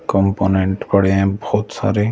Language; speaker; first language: Hindi; native; Hindi